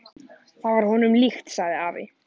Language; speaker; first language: Icelandic; native; Icelandic